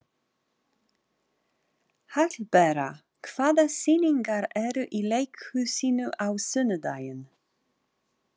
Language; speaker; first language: Icelandic; non-native, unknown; Polish